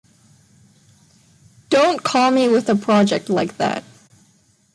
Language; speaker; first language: English; non-native, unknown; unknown